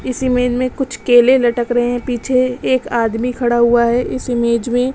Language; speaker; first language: Hindi; native; Hindi